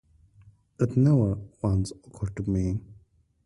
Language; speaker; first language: English; non-native, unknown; Pashto